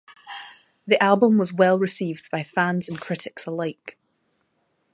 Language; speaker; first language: English; native; English